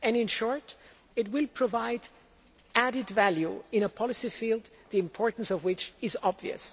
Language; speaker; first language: English; non-native, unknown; German